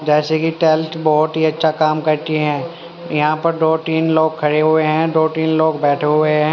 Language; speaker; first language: Hindi; native; Hindi